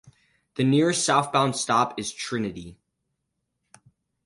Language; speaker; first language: English; native; English